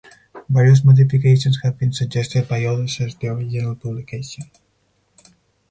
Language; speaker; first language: English; non-native, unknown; Spanish